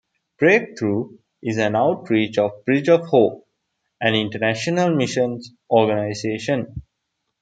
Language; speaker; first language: English; non-native, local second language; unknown